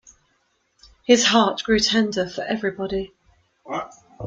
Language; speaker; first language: English; native; English